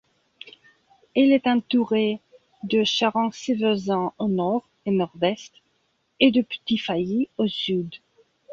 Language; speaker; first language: French; non-native, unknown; Belarusian